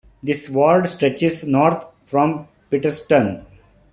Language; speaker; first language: English; non-native, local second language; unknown